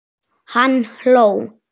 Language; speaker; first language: Icelandic; native; Icelandic